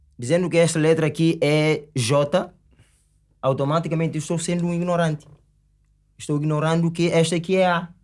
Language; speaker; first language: Portuguese; non-native, local second language; Upper Guinea Crioulo